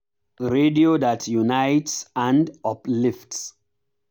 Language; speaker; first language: English; non-native, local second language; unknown